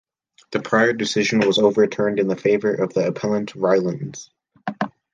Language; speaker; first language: English; native; English